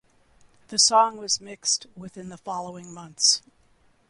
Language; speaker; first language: English; native; English